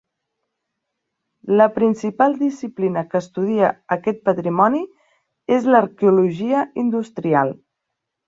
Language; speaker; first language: Catalan; native; Catalan